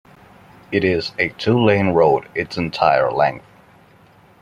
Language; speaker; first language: English; non-native, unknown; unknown